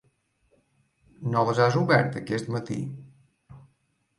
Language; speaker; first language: Catalan; native; Catalan